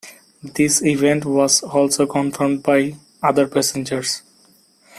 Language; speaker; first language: English; non-native, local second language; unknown